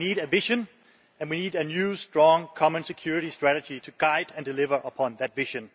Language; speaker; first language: English; non-native, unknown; Danish